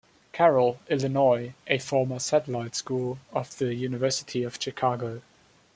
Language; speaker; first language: English; non-native, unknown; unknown